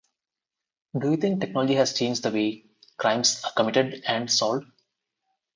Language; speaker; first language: English; non-native, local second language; Telugu